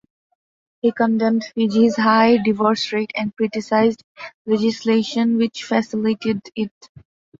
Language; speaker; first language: English; non-native, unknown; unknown